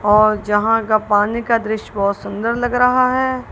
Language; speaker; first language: Hindi; non-native, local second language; Punjabi